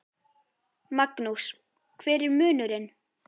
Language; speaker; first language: Icelandic; native; Icelandic